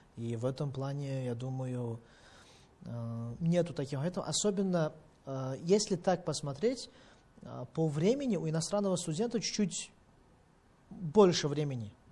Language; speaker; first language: Russian; non-native, fluent; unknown